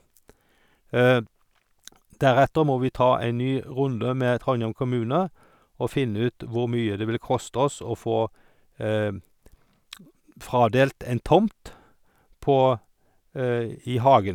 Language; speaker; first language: Norwegian; native; Norwegian